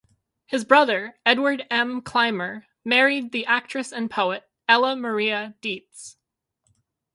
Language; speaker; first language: English; native; English